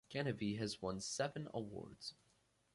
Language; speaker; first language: English; native; English